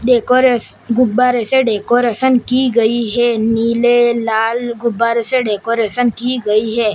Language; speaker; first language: Hindi; non-native, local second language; Gujarati